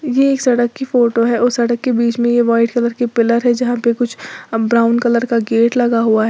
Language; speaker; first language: Hindi; native; Hindi